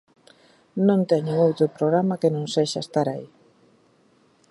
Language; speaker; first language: Galician; native; Galician